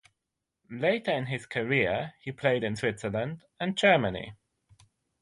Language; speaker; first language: English; non-native, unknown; German